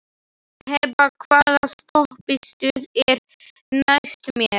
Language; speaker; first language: Icelandic; non-native, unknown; Slovak